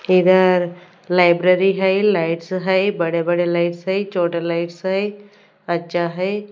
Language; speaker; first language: Hindi; non-native, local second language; Punjabi